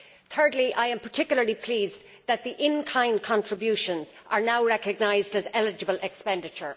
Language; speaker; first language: English; native; English